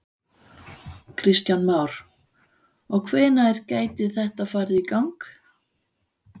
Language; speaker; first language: Icelandic; non-native, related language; Danish